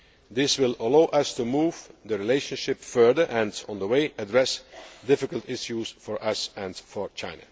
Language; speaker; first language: English; non-native, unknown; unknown